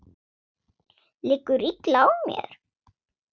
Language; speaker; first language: Icelandic; non-native, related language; Swedish